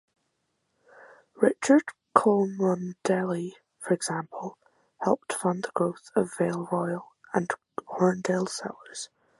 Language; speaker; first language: English; native; English